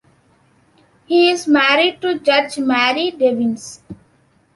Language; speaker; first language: English; non-native, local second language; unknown